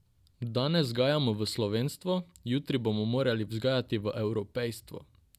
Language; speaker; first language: Slovenian; non-native, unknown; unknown